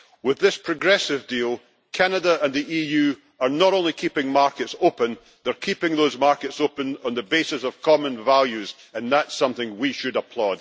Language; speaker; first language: English; native; English